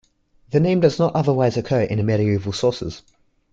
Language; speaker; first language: English; native; English